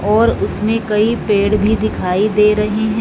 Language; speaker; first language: Hindi; non-native, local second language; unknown